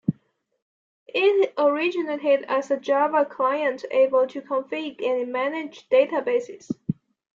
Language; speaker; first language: English; non-native, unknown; Chinese